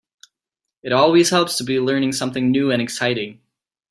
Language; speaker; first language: English; native; English